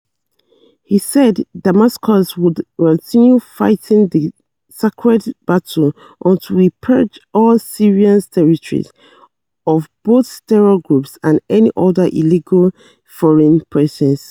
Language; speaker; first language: English; non-native, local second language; Yoruba